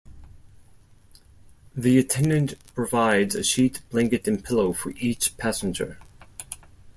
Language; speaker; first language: English; non-native, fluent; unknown